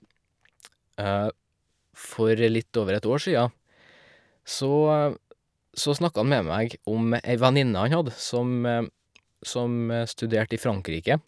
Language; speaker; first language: Norwegian; native; Norwegian